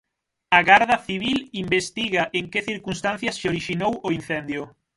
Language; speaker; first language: Galician; native; Galician